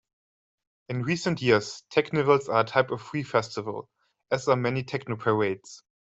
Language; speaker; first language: English; non-native, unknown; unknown